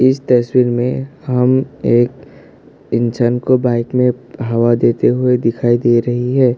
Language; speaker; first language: Hindi; non-native, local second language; Assamese